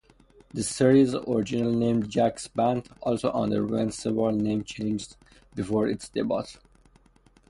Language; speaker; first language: English; non-native, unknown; Persian